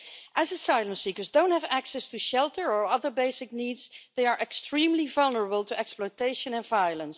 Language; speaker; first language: English; non-native, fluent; Dutch